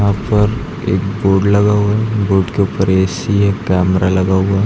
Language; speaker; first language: Hindi; native; Hindi